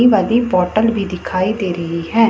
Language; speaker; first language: Hindi; non-native, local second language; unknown